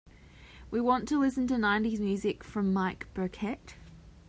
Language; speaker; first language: English; native; English